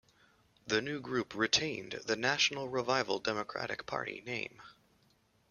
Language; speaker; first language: English; native; English